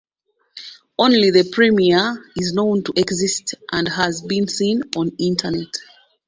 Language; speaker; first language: English; non-native, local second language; Ganda